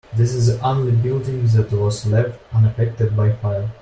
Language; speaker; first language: English; non-native, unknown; Russian